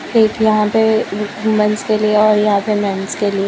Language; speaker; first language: Hindi; non-native, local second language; Gujarati